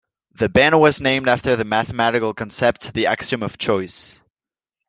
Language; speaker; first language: English; non-native, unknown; French